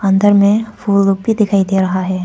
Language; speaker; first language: Hindi; non-native, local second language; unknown